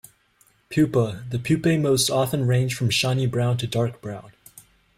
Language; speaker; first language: English; native; English